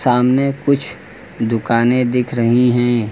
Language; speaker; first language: Hindi; native; Hindi